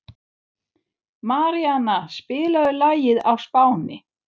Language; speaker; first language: Icelandic; non-native, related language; Swedish